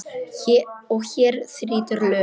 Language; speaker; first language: Icelandic; non-native, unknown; Polish